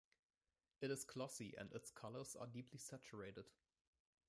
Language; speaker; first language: English; non-native, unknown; German